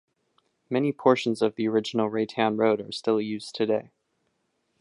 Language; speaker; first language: English; non-native, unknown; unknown